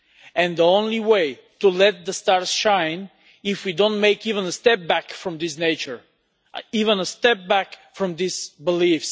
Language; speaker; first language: English; non-native, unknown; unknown